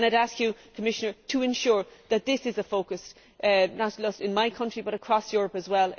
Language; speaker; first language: English; native; English